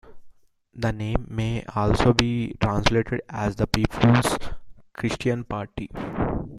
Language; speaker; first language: English; non-native, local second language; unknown